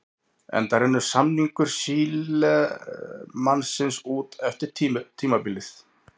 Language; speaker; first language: Icelandic; native; Icelandic